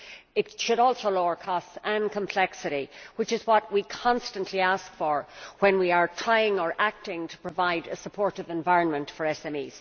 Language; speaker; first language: English; native; English